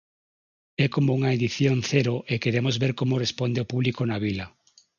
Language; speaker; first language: Galician; non-native, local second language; Spanish